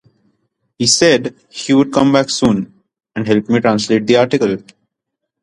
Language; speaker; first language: English; non-native, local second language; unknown